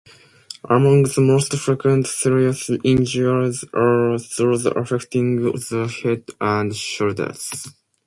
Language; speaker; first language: English; non-native, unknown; Japanese